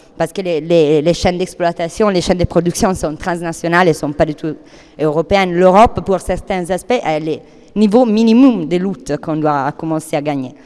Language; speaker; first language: French; non-native, fluent; Italian